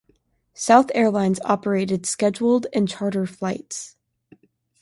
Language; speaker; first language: English; native; English